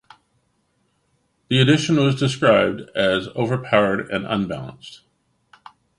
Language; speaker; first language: English; native; English